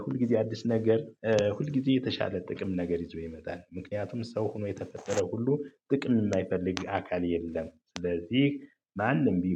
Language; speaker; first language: Amharic; native; Amharic